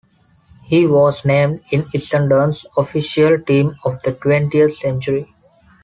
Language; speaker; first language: English; non-native, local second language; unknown